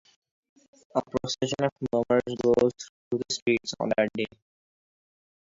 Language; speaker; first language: English; non-native, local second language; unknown